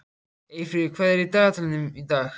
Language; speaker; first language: Icelandic; native; Icelandic